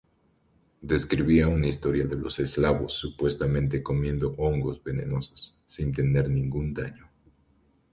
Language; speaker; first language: Spanish; native; Spanish